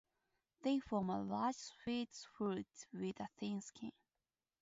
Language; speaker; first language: English; non-native, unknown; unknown